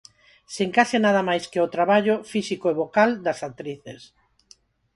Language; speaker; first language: Galician; non-native, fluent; Spanish